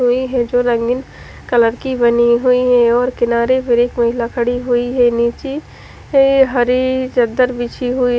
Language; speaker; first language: Hindi; native; Hindi